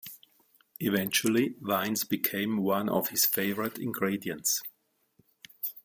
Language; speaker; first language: English; non-native, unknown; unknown